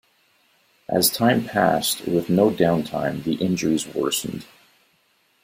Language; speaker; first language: English; native; English